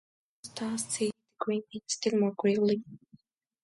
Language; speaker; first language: English; non-native, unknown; Mongolian